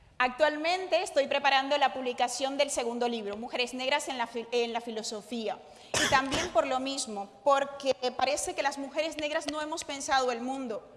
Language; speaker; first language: Spanish; native; Spanish